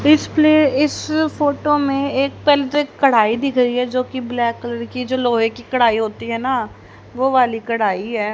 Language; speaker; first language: Hindi; native; Hindi